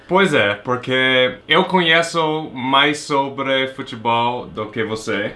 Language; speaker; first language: Portuguese; non-native, fluent; English